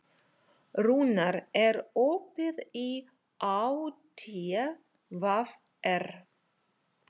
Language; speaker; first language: Icelandic; non-native, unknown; Russian